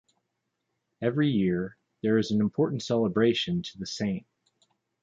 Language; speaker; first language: English; native; English